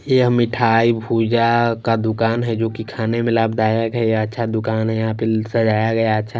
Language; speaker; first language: Hindi; non-native, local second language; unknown